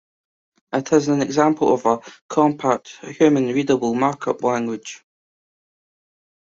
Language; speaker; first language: English; native; English